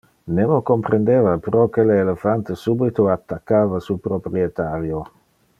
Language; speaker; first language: Interlingua; non-native, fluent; Dutch